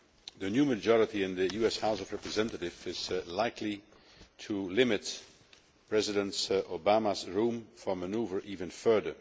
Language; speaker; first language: English; non-native, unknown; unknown